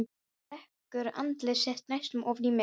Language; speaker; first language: Icelandic; non-native, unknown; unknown